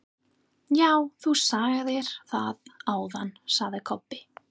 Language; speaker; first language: Icelandic; non-native, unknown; English